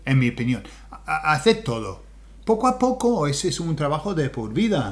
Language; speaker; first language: Spanish; non-native, fluent; English